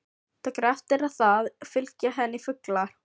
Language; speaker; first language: Icelandic; non-native, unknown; Filipino